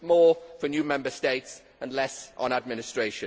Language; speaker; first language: English; native; English